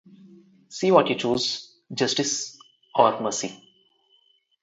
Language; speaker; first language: English; non-native, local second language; Telugu